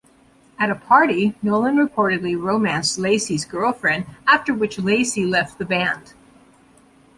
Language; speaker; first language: English; native; English